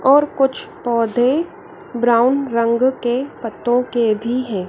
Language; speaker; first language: Hindi; native; Hindi